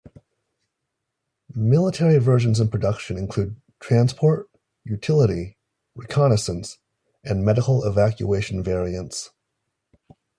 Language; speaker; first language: English; native; English